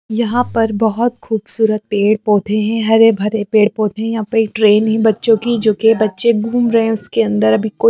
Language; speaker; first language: Hindi; non-native, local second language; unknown